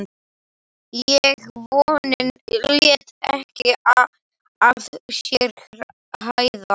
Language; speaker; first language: Icelandic; non-native, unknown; Slovak